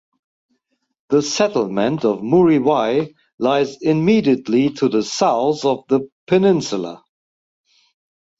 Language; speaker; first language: English; non-native, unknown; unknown